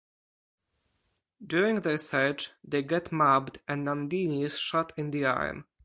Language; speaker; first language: English; non-native, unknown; Polish